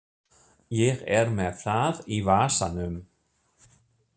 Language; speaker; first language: Icelandic; non-native, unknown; German